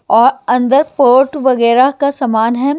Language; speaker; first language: Hindi; native; Hindi